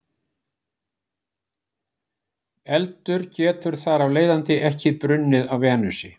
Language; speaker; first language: Icelandic; native; Icelandic